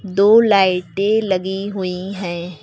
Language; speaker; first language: Hindi; native; Hindi